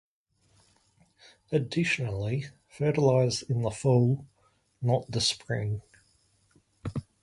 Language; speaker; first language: English; native; English